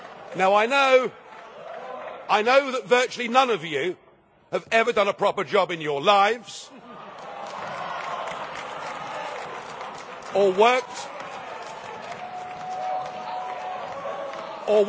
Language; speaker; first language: English; native; English